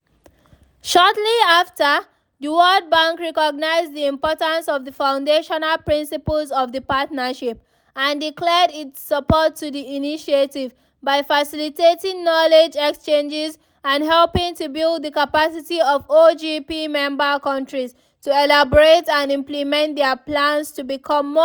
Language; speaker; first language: English; non-native, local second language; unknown